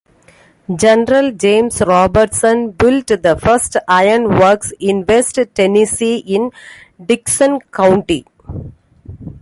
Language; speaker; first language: English; non-native, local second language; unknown